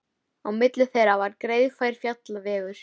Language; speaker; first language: Icelandic; native; Icelandic